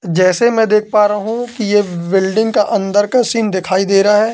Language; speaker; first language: Hindi; native; Hindi